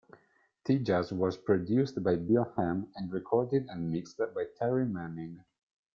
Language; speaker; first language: English; non-native, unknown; Italian